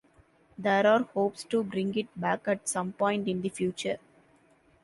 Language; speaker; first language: English; non-native, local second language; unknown